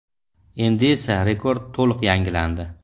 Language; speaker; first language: Uzbek; native; Uzbek